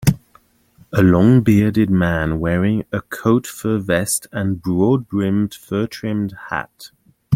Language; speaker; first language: English; native; English